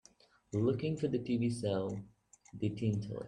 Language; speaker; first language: English; non-native, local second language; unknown